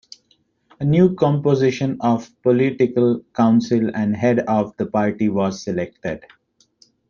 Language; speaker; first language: English; non-native, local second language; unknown